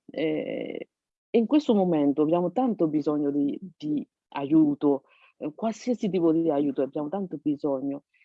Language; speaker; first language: Italian; non-native, fluent; Burmese